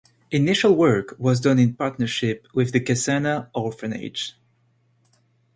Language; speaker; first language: English; non-native, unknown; French